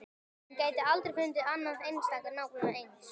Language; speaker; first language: Icelandic; native; Icelandic